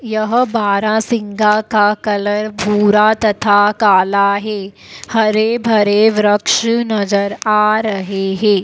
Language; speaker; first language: Hindi; native; Hindi